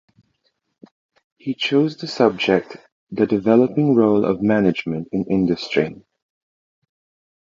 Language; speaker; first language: English; non-native, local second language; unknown